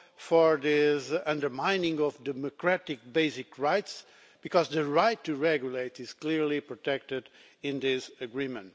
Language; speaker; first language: English; non-native, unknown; Portuguese